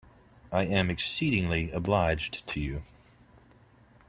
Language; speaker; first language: English; native; English